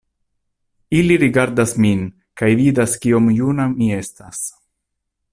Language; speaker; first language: Esperanto; non-native, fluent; Italian